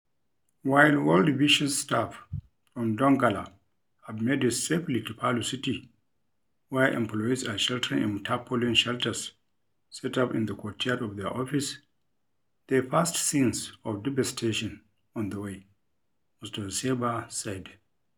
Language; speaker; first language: English; non-native, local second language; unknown